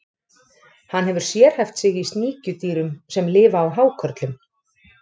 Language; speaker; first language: Icelandic; native; Icelandic